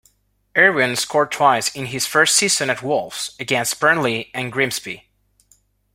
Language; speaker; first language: English; non-native, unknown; Spanish